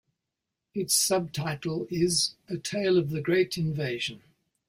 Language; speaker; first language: English; native; English